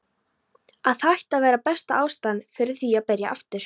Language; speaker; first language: Icelandic; non-native, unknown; Polish